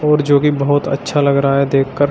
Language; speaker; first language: Hindi; native; Hindi